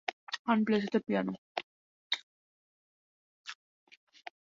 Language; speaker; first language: English; non-native, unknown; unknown